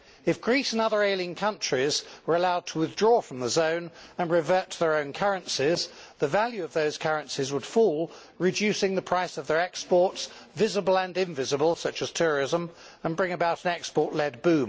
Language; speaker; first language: English; native; English